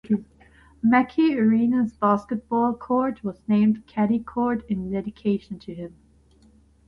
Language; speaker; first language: English; non-native, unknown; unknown